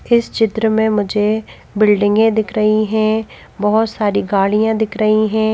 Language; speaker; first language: Hindi; native; Hindi